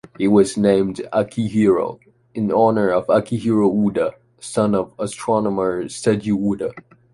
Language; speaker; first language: English; non-native, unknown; Chinese